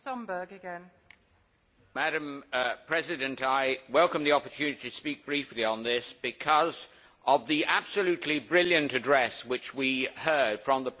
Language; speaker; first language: English; native; English